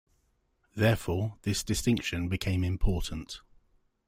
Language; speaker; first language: English; native; English